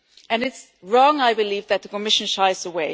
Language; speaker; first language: English; non-native, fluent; German